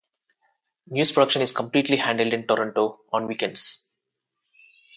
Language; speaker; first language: English; non-native, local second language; Telugu